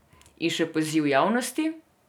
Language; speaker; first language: Slovenian; non-native, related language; Serbian